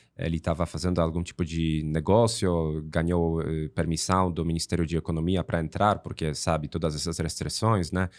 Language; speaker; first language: Portuguese; non-native, fluent; Polish